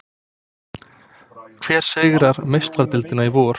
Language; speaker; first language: Icelandic; non-native, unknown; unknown